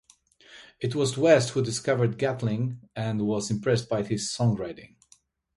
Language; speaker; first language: English; native; English